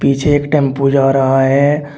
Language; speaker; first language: Hindi; native; Hindi